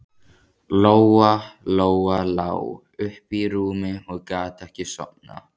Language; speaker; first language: Icelandic; native; Icelandic